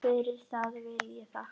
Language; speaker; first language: Icelandic; native; Icelandic